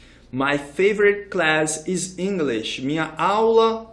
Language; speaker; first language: English; non-native, fluent; Portuguese